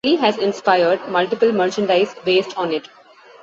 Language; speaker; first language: English; non-native, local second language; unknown